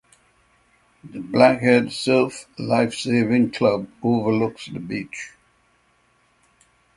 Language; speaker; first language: English; native; English